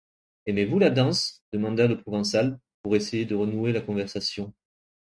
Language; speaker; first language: French; native; French